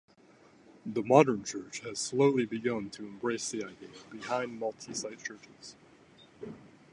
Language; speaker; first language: English; native; English